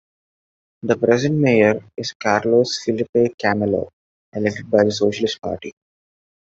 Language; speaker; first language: English; non-native, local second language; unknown